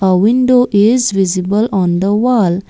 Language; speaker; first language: English; non-native, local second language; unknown